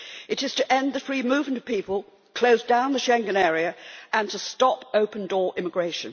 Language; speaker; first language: English; native; English